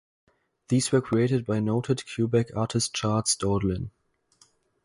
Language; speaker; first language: English; non-native, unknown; German